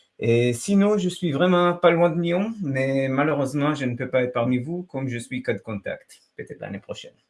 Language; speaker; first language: French; non-native, fluent; Hebrew